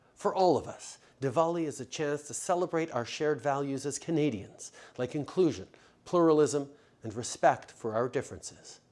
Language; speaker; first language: English; native; English